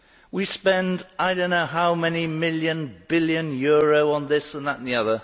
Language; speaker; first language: English; native; English